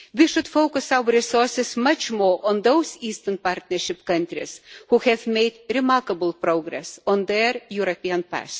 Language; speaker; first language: English; non-native, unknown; Lithuanian